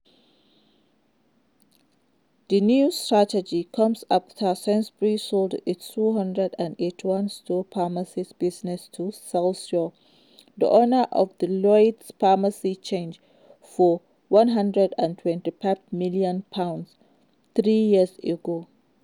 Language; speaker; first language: English; non-native, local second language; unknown